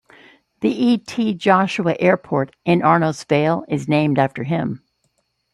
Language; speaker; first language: English; native; English